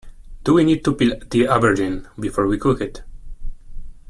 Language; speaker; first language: English; non-native, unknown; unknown